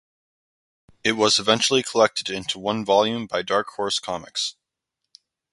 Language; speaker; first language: English; native; English